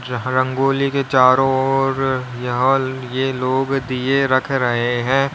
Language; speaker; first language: Hindi; native; Hindi